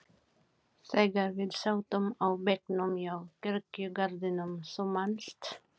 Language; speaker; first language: Icelandic; non-native, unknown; Filipino